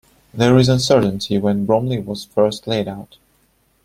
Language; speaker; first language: English; non-native, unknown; Russian